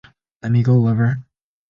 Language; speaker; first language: English; native; English